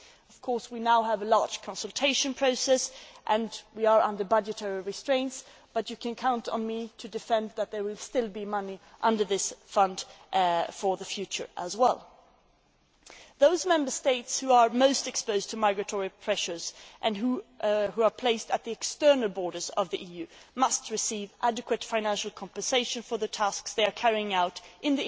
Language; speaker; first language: English; non-native, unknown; Swedish